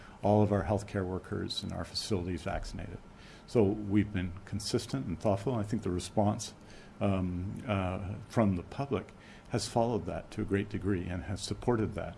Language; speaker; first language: English; native; English